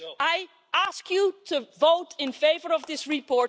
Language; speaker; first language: English; non-native, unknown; Dutch